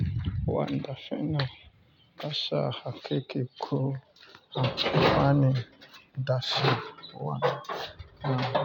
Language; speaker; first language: Hausa; non-native, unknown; Yoruba